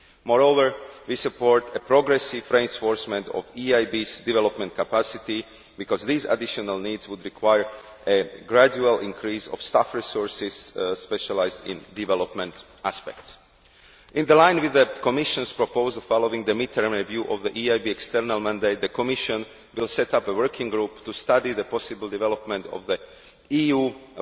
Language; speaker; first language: English; non-native, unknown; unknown